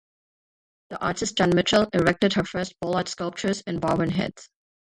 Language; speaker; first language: English; non-native, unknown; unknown